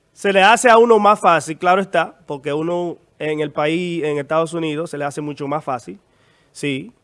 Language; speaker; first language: Spanish; native; Spanish